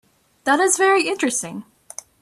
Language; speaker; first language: English; native; English